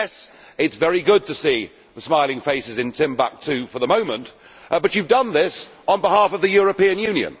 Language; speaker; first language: English; native; English